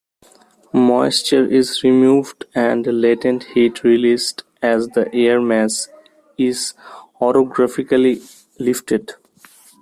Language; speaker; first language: English; non-native, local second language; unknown